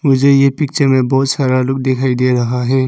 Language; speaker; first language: Hindi; non-native, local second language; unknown